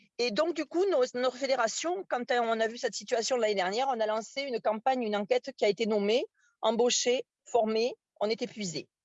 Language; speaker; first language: French; native; French